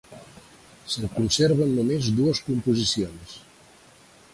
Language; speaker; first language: Catalan; native; Catalan